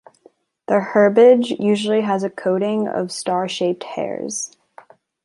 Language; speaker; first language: English; native; English